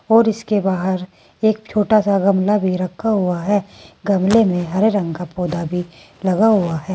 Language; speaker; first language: Hindi; native; Hindi